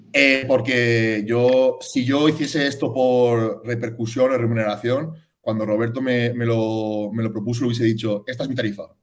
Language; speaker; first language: Spanish; native; Spanish